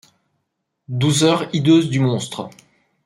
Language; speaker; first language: French; native; French